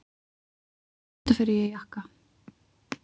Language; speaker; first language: Icelandic; native; Icelandic